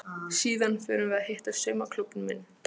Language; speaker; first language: Icelandic; non-native, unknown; Polish